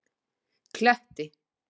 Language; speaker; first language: Icelandic; native; Icelandic